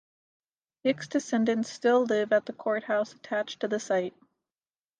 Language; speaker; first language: English; native; English